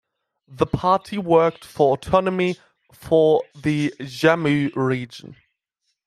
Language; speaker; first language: English; native; English